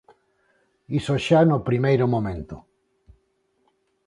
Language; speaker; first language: Galician; non-native, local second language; Spanish